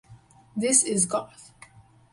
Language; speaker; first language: English; native; English